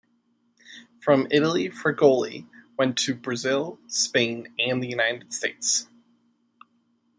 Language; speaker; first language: English; native; English